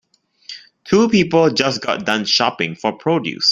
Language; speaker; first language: English; non-native, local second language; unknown